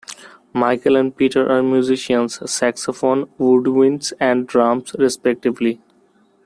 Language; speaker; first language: English; non-native, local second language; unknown